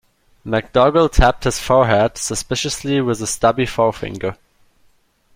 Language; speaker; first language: English; non-native, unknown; German